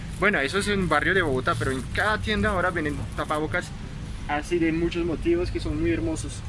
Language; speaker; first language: Spanish; non-native, fluent; French